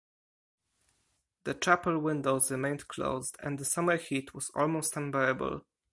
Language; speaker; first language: English; non-native, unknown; Polish